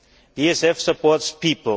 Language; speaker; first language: English; non-native, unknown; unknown